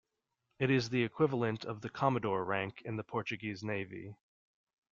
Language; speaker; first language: English; native; English